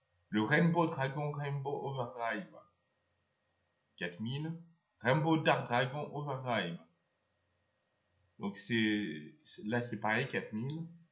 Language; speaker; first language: French; native; French